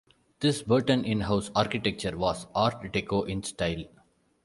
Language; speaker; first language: English; non-native, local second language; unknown